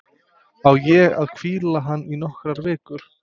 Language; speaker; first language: Icelandic; non-native, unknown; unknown